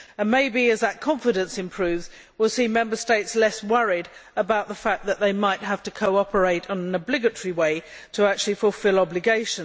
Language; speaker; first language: English; native; English